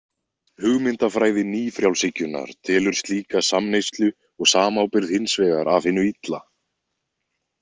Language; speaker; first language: Icelandic; native; Icelandic